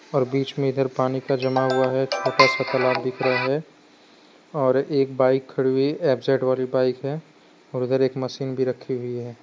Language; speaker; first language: Hindi; non-native, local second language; Gujarati